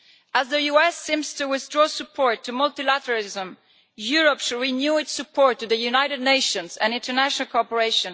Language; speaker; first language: English; non-native, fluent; Italian